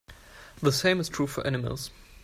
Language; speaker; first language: English; non-native, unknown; German